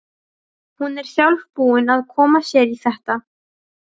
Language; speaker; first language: Icelandic; non-native, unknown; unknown